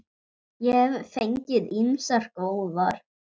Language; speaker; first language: Icelandic; native; Icelandic